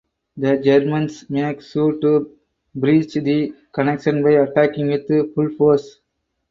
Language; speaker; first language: English; non-native, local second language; Tamil